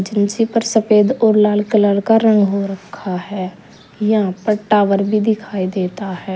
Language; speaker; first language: Hindi; native; Hindi